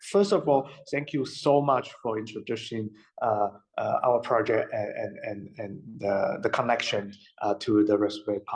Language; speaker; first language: English; non-native, fluent; Chinese